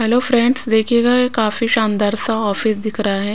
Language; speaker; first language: Hindi; non-native, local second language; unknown